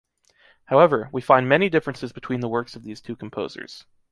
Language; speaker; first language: English; native; English